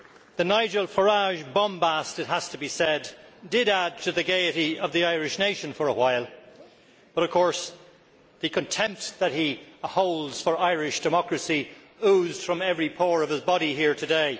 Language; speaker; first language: English; native; English